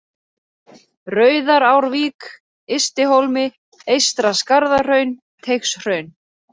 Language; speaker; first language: Icelandic; native; Icelandic